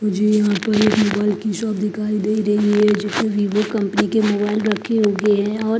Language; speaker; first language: Hindi; non-native, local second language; Punjabi